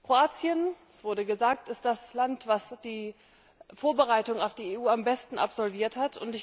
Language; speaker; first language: German; native; German